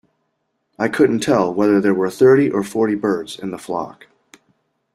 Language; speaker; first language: English; native; English